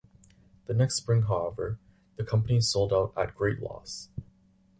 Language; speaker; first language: English; native; English